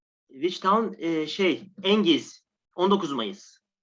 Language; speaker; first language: Turkish; native; Turkish